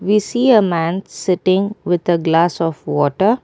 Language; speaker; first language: English; non-native, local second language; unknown